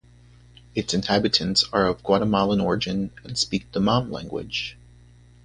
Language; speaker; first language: English; native; English